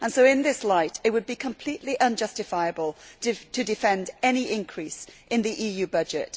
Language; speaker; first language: English; native; English